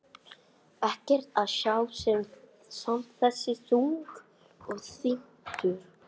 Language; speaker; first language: Icelandic; non-native, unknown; English